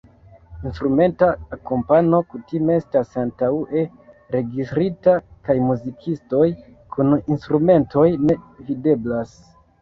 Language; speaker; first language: Esperanto; non-native, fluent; Kinyarwanda